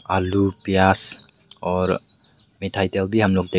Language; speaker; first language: Hindi; non-native, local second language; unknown